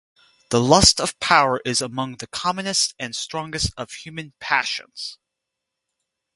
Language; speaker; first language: English; native; English